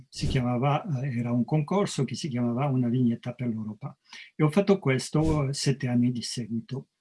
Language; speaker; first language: Italian; non-native, fluent; French